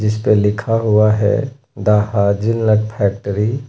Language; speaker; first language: Hindi; native; Hindi